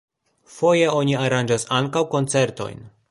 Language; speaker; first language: Esperanto; non-native, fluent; Polish